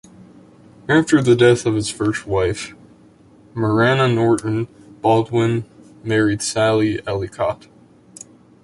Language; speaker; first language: English; native; English